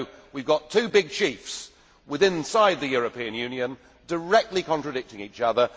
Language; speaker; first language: English; native; English